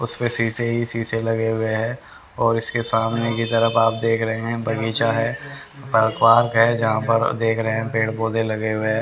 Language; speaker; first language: Hindi; native; Hindi